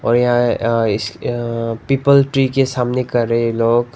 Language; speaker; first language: Hindi; non-native, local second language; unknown